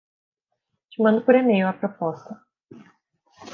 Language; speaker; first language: Portuguese; native; Portuguese